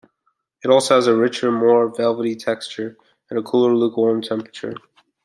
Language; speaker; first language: English; native; English